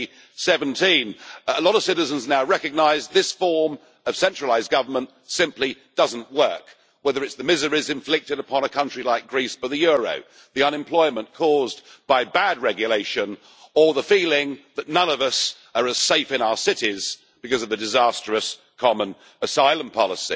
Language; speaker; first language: English; native; English